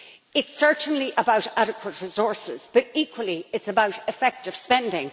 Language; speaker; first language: English; native; English